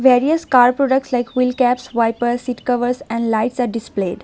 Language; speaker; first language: English; non-native, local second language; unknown